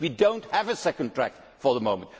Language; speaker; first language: English; non-native, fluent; Dutch